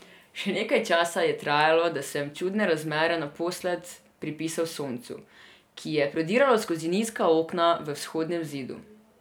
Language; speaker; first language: Slovenian; non-native, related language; Serbian